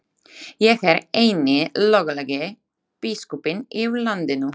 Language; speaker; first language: Icelandic; non-native, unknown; Slovak